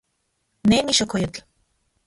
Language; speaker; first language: Central Puebla Nahuatl; non-native, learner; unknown